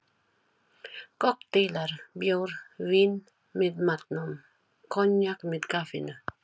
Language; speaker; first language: Icelandic; non-native, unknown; Filipino